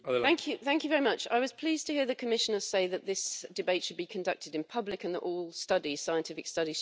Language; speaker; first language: English; native; English